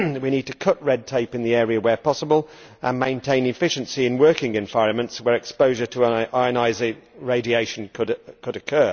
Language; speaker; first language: English; native; English